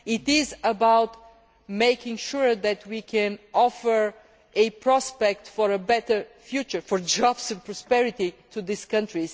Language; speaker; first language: English; non-native, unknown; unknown